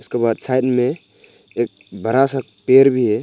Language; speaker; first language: Hindi; non-native, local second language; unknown